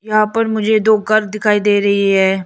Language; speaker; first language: Hindi; non-native, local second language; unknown